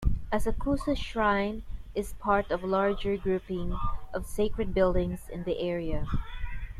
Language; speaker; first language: English; non-native, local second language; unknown